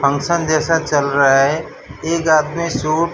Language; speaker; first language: Hindi; non-native, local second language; Gujarati